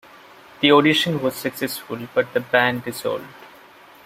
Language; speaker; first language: English; non-native, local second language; Malayalam